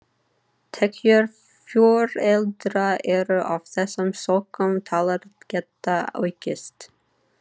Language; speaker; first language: Icelandic; non-native, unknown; English